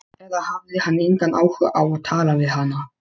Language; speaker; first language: Icelandic; non-native, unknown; Polish